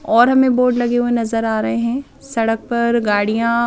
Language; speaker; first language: Hindi; native; Hindi